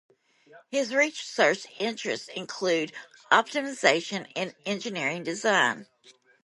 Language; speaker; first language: English; native; English